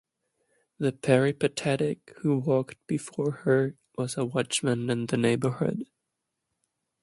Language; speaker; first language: English; non-native, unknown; German